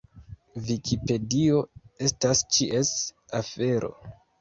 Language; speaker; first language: Esperanto; non-native, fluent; Kinyarwanda